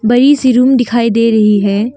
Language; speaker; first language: Hindi; non-native, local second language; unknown